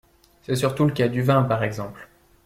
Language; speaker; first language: French; native; French